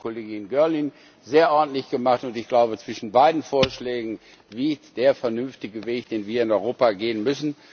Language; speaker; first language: German; non-native, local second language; Luxembourgish